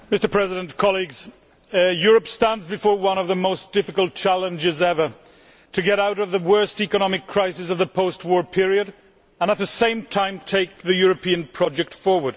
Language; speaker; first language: English; non-native, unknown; Swedish